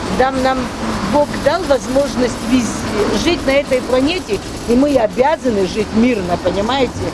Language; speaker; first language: Russian; non-native, local second language; Abkhazian